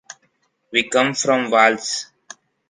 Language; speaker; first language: English; non-native, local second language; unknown